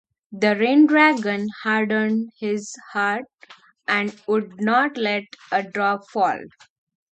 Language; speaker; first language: English; non-native, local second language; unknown